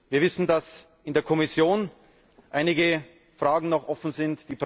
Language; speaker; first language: German; native; German